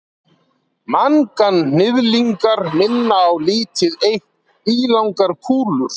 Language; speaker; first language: Icelandic; native; Icelandic